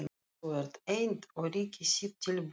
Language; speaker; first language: Icelandic; non-native, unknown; Russian